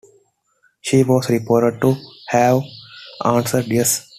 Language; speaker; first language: English; non-native, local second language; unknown